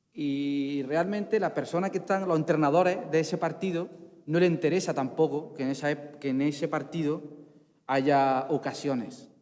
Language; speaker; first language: Spanish; non-native, fluent; Arabic